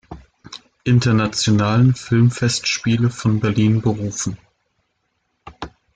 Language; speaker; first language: German; native; German